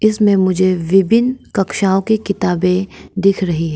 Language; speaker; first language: Hindi; non-native, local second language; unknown